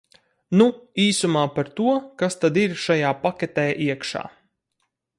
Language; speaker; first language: Latvian; native; Latvian